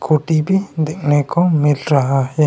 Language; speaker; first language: Hindi; non-native, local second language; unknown